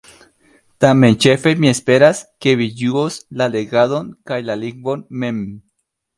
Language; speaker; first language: Esperanto; non-native, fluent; Spanish